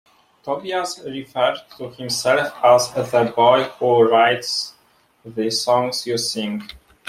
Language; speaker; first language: English; non-native, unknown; Polish